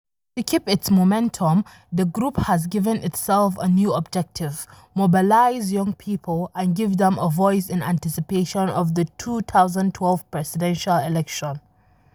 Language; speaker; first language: English; non-native, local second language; Hausa